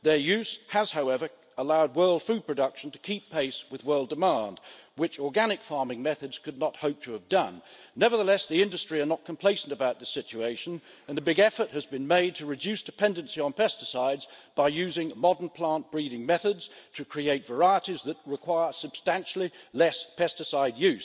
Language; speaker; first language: English; native; English